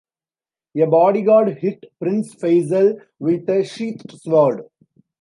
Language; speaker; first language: English; non-native, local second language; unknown